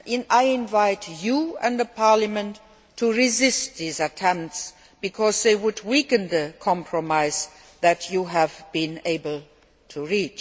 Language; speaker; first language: English; non-native, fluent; Luxembourgish